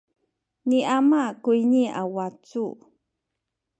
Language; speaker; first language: Sakizaya; non-native, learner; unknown